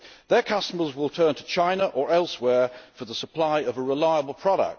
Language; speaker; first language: English; native; English